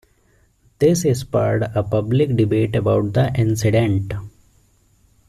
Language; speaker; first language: English; non-native, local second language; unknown